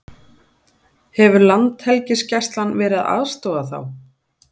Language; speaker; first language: Icelandic; native; Icelandic